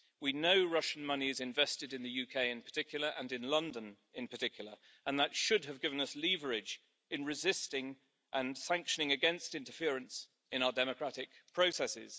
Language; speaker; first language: English; native; English